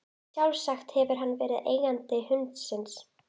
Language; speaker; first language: Icelandic; native; Icelandic